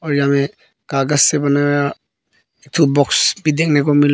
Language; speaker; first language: Hindi; early bilingual, other home language; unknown